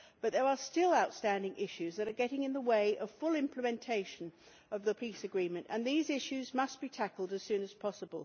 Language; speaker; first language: English; native; English